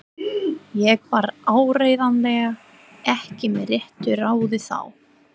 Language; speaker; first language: Icelandic; non-native, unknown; English